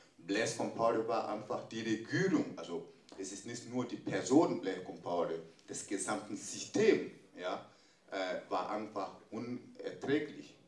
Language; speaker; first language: German; non-native, fluent; French